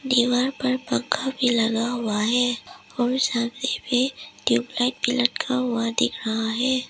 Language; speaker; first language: Hindi; non-native, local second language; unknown